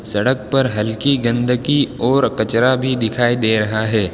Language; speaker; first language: Hindi; non-native, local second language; Gujarati